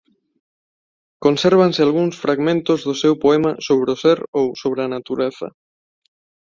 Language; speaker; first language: Galician; non-native, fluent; Spanish